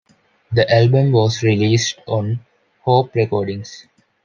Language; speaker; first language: English; non-native, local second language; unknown